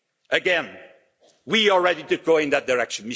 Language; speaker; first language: English; non-native, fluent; Dutch